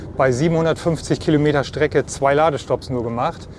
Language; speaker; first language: German; native; German